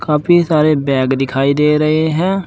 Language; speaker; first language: Hindi; native; Hindi